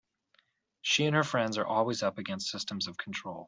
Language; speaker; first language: English; native; English